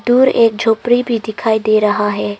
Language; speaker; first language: Hindi; early bilingual, other home language; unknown